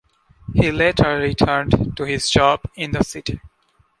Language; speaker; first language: English; non-native, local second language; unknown